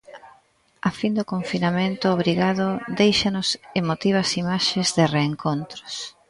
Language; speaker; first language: Galician; native; Galician